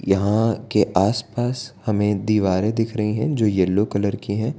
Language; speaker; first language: Hindi; non-native, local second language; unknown